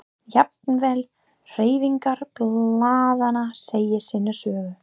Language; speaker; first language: Icelandic; non-native, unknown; English